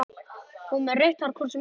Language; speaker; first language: Icelandic; native; Icelandic